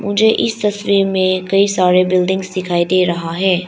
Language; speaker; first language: Hindi; non-native, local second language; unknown